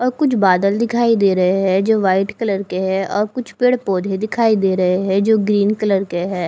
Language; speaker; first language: Hindi; non-native, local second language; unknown